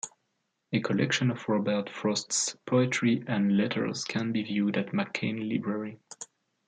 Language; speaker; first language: English; non-native, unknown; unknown